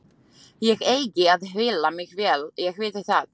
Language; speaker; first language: Icelandic; non-native, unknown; Slovak